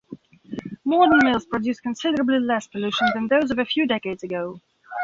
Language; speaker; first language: English; non-native, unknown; Belarusian